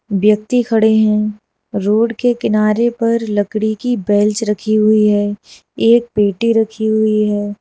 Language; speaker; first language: Hindi; native; Hindi